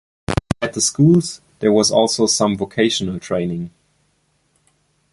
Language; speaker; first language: English; non-native, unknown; German